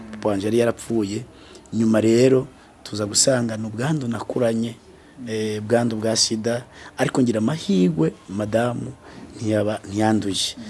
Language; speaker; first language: Kinyarwanda; non-native, related language; Rundi